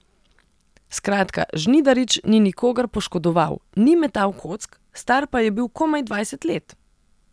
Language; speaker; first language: Slovenian; non-native, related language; Serbian